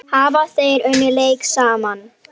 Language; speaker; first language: Icelandic; non-native, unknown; Indonesian